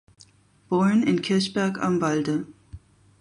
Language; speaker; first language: English; non-native, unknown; German